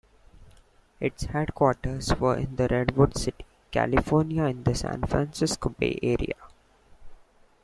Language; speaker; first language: English; non-native, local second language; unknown